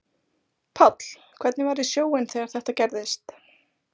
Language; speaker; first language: Icelandic; native; Icelandic